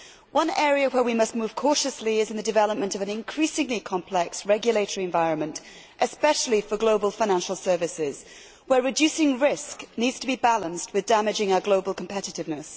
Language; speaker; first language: English; native; English